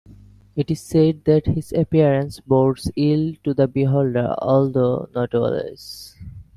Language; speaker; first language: English; non-native, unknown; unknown